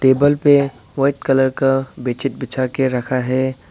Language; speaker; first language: Hindi; non-native, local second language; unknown